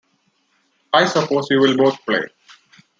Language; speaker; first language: English; non-native, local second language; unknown